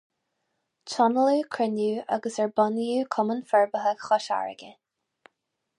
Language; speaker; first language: Irish; non-native, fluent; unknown